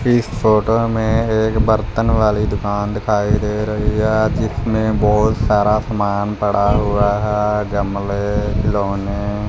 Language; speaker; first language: Hindi; non-native, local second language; Punjabi